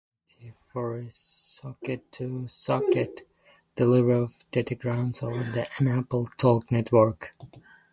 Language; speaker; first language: English; non-native, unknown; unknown